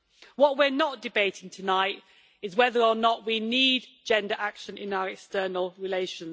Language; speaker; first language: English; native; English